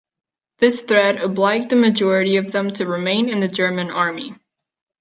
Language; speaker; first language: English; non-native, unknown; Catalan